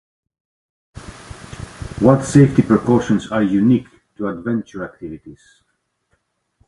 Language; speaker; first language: English; non-native, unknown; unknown